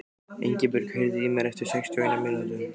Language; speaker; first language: Icelandic; native; Icelandic